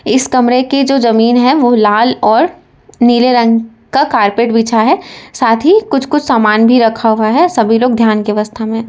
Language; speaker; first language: Hindi; native; Hindi